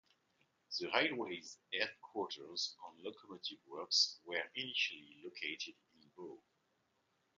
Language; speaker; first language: English; non-native, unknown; French